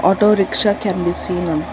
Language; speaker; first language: English; non-native, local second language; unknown